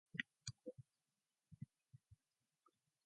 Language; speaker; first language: English; non-native, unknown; Mongolian